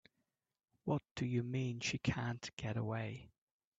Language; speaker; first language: English; native; English